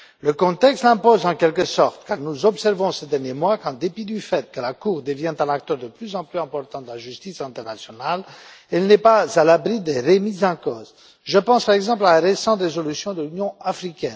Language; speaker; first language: French; non-native, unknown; Romanian